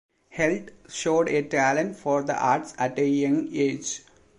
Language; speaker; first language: English; non-native, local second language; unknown